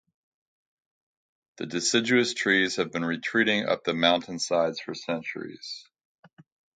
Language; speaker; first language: English; native; English